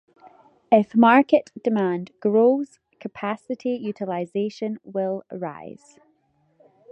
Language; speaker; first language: English; native; English